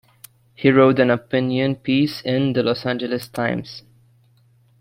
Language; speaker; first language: English; non-native, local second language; Maltese